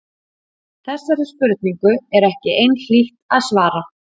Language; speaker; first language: Icelandic; native; Icelandic